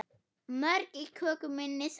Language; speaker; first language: Icelandic; non-native, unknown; German